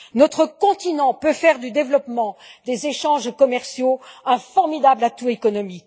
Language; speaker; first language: French; native; French